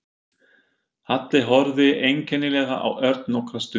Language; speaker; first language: Icelandic; non-native, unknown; German